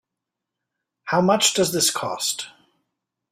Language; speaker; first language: English; native; English